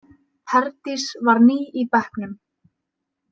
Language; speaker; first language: Icelandic; native; Icelandic